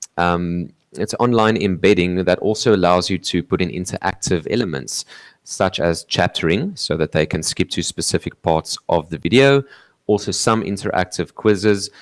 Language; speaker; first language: English; non-native, local second language; Afrikaans